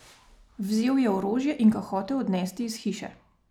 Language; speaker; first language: Slovenian; native; Slovenian